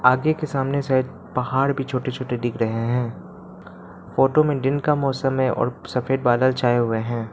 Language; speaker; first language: Hindi; non-native, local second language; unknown